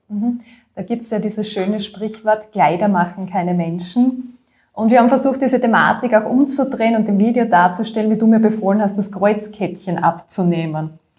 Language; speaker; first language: German; native; German